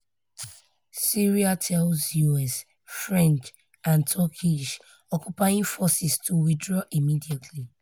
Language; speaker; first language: English; non-native, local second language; Yoruba